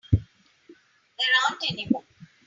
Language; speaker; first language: English; non-native, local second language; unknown